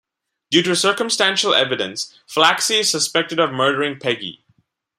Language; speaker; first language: English; non-native, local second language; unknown